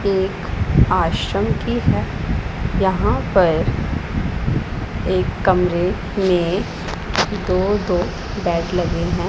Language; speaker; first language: Hindi; non-native, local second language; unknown